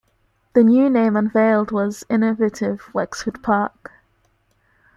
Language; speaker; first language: English; native; English